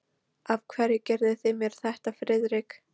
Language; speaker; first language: Icelandic; non-native, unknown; Polish